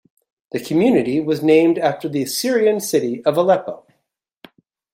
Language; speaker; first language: English; native; English